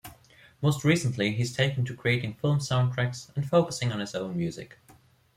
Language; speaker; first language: English; non-native, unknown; German